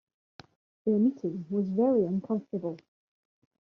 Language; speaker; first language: English; native; English